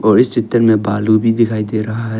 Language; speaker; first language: Hindi; non-native, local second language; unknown